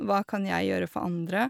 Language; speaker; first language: Norwegian; native; Norwegian